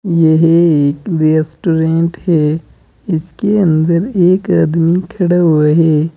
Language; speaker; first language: Hindi; native; Hindi